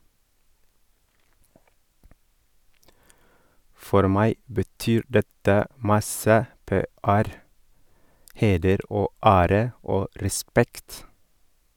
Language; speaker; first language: Norwegian; non-native, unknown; Oromo